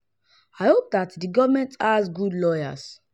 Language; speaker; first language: English; non-native, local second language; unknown